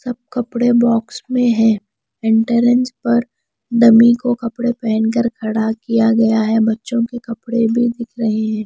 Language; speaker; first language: Hindi; non-native, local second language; Punjabi